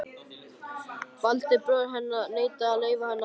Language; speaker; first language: Icelandic; native; Icelandic